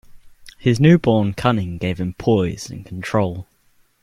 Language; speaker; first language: English; native; English